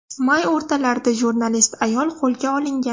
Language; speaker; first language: Uzbek; non-native, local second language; Russian